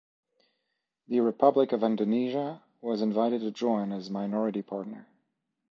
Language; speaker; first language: English; non-native, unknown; French